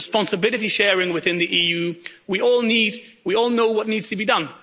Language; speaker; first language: English; non-native, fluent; Dutch